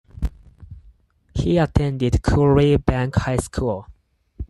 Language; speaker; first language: English; non-native, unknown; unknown